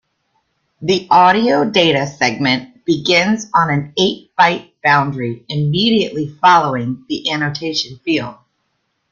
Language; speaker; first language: English; native; English